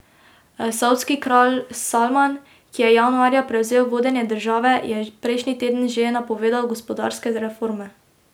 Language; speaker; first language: Slovenian; native; Slovenian